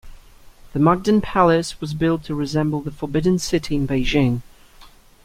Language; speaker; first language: English; native; English